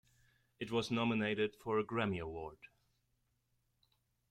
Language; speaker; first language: English; non-native, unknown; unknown